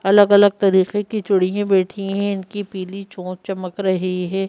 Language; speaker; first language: Hindi; native; Hindi